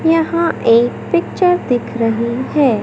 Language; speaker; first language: Hindi; native; Hindi